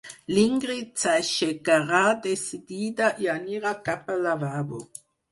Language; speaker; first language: Catalan; non-native, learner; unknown